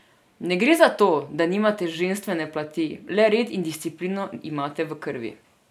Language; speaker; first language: Slovenian; non-native, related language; Serbian